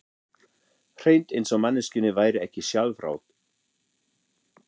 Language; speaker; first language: Icelandic; non-native, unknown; German